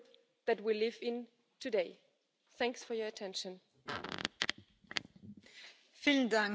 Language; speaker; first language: English; non-native, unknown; Portuguese